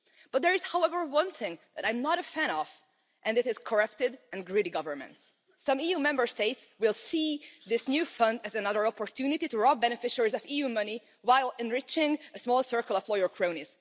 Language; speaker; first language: English; non-native, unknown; Hungarian